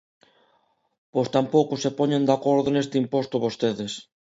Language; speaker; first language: Galician; non-native, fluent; Spanish